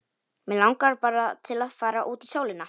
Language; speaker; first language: Icelandic; non-native, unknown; Polish